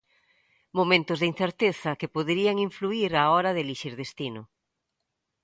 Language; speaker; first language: Galician; native; Galician